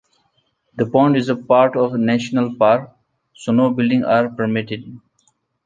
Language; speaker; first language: English; non-native, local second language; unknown